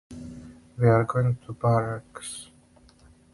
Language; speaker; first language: English; non-native, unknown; Serbian